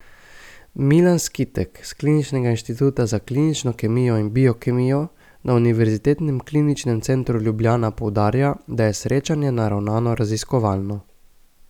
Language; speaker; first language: Slovenian; native; Slovenian